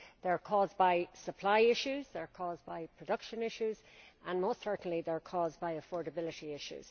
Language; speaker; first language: English; native; English